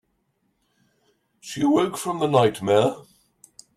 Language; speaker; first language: English; native; English